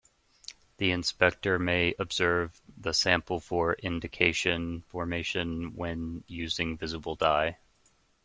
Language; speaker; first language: English; native; English